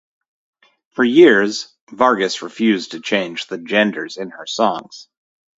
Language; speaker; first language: English; native; English